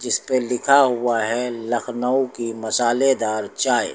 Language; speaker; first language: Hindi; native; Hindi